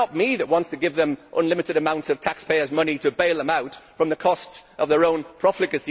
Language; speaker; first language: English; native; English